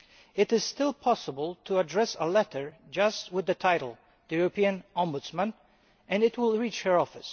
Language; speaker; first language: English; non-native, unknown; Polish